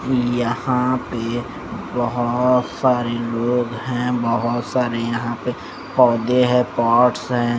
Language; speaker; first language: Hindi; non-native, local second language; Punjabi